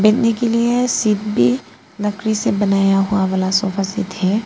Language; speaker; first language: Hindi; non-native, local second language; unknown